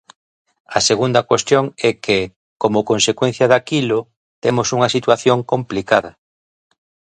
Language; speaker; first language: Galician; native; Galician